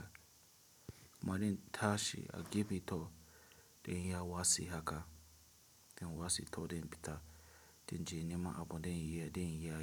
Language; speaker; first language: Hausa; non-native, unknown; Tiv